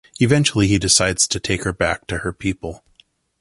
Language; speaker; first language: English; native; English